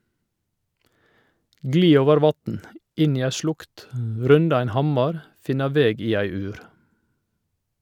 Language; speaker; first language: Norwegian; native; Norwegian